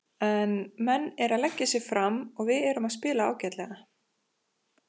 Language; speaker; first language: Icelandic; native; Icelandic